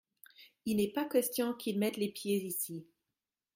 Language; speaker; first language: French; non-native, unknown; German